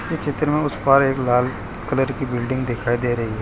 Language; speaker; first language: Hindi; non-native, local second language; Gujarati